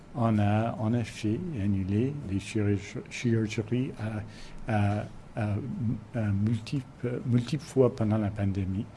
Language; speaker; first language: French; non-native, fluent; English